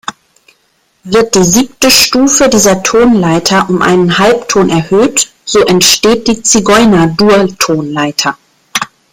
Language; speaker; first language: German; native; German